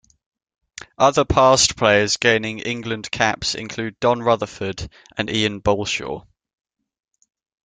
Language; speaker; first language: English; native; English